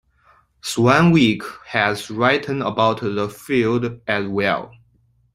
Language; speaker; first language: English; non-native, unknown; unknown